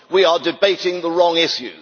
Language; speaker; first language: English; native; English